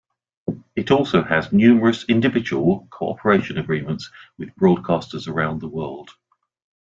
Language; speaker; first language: English; native; English